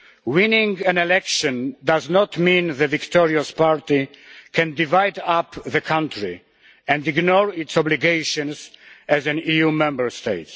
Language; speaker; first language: English; non-native, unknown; Polish